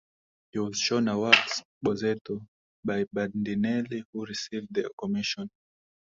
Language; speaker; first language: English; non-native, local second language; Swahili